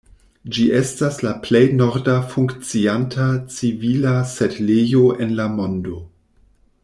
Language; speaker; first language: Esperanto; non-native, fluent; German